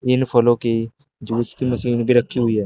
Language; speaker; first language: Hindi; native; Hindi